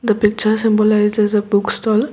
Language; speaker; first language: English; non-native, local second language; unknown